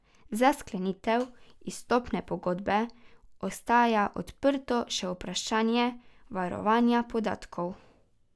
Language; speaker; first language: Slovenian; native; Slovenian